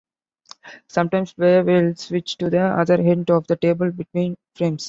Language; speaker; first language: English; non-native, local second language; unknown